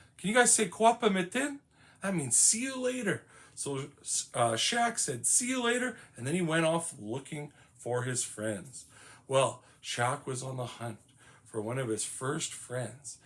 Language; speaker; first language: English; native; English